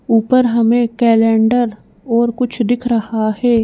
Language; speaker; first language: Hindi; native; Hindi